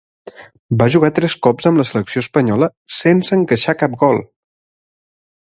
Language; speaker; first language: Catalan; native; Catalan